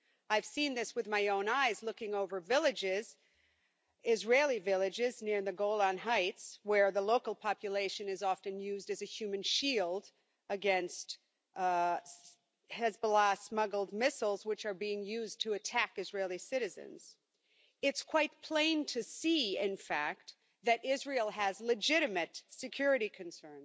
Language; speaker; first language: English; non-native, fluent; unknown